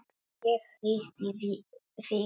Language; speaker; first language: Icelandic; non-native, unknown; Polish